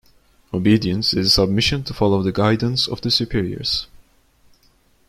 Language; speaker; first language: English; non-native, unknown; Turkish